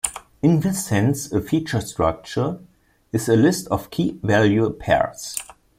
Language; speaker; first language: English; non-native, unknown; German